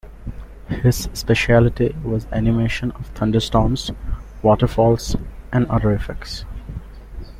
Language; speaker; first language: English; non-native, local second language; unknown